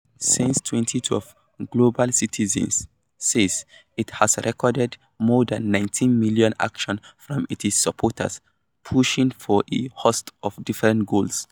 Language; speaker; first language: English; non-native, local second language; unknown